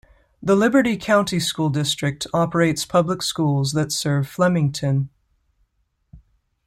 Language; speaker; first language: English; native; English